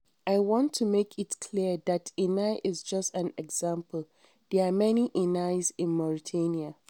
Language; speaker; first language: English; non-native, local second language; Hausa